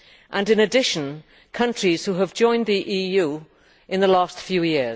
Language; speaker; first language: English; native; English